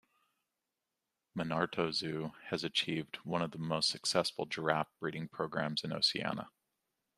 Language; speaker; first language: English; native; English